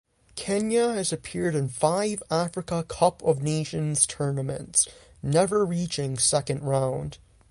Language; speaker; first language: English; native; English